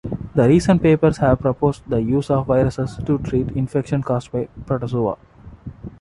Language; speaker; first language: English; non-native, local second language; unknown